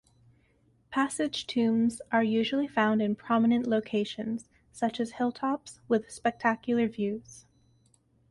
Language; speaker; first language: English; native; English